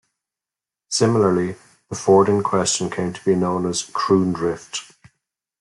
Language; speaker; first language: English; native; English